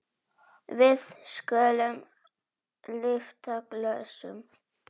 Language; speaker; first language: Icelandic; non-native, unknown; Polish